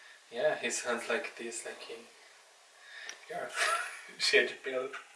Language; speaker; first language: English; non-native, learner; Portuguese